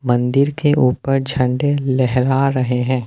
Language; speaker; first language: Hindi; non-native, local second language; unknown